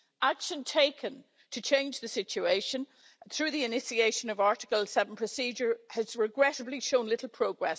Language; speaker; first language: English; native; English